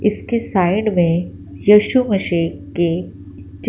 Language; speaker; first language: Hindi; non-native, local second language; Punjabi